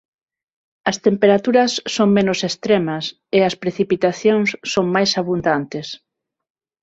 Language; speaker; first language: Galician; non-native, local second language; Spanish